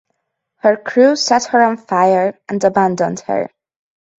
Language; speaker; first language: English; non-native, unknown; Hungarian